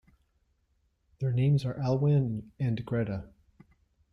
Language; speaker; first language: English; native; English